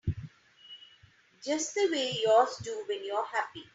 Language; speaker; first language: English; non-native, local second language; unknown